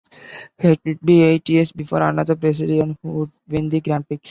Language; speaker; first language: English; non-native, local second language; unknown